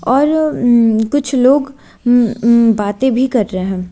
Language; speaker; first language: Hindi; native; Hindi